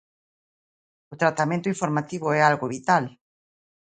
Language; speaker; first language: Galician; native; Galician